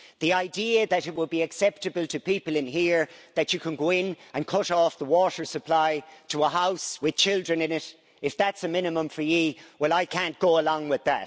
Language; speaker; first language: English; native; English